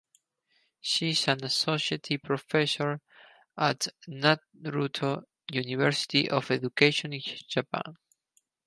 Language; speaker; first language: English; non-native, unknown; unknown